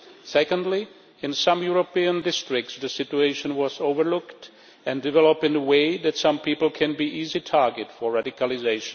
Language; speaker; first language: English; non-native, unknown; Czech